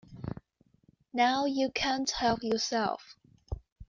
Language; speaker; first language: English; non-native, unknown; Chinese